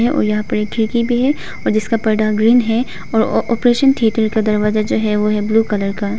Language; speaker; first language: Hindi; non-native, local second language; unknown